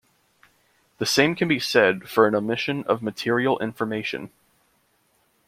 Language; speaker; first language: English; native; English